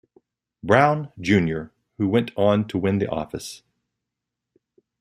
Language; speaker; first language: English; native; English